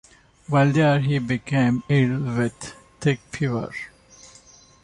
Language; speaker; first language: English; non-native, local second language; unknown